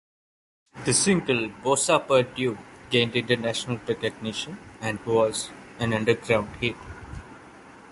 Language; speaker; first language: English; non-native, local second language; Malayalam